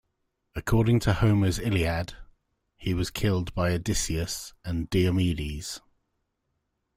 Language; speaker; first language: English; native; English